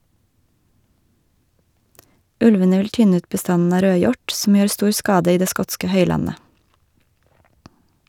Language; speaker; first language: Norwegian; native; Norwegian